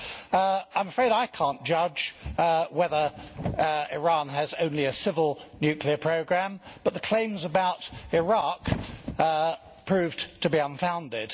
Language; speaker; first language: English; native; English